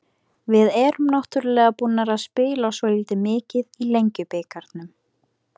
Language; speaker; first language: Icelandic; native; Icelandic